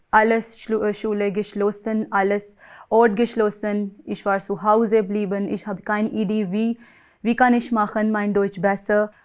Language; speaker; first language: German; non-native, learner; Arabic